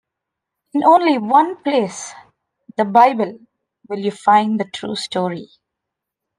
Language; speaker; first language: English; non-native, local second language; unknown